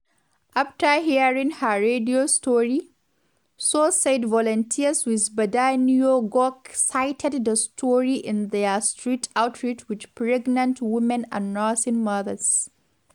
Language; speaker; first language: English; non-native, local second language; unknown